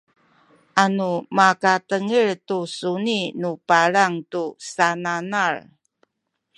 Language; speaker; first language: Sakizaya; native; Sakizaya